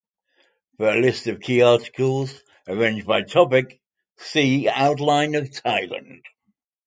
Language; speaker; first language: English; native; English